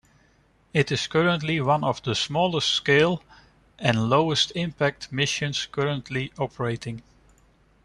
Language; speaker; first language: English; non-native, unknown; Dutch